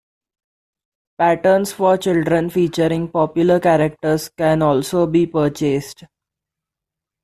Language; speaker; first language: English; non-native, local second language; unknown